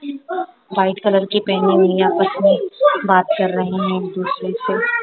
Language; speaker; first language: Hindi; non-native, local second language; Punjabi